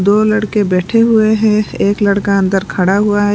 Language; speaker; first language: Hindi; non-native, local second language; Punjabi